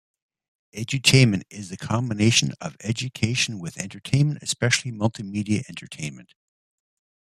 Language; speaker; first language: English; native; English